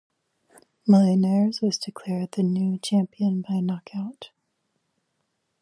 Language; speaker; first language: English; native; English